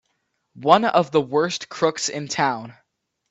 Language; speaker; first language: English; native; English